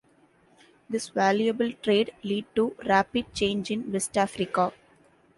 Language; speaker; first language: English; non-native, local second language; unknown